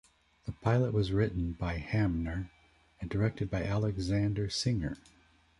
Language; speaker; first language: English; native; English